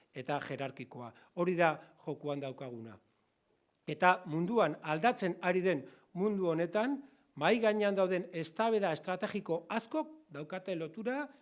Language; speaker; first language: Basque; non-native, local second language; Spanish